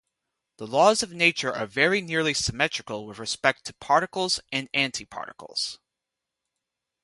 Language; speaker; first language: English; native; English